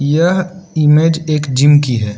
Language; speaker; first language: Hindi; non-native, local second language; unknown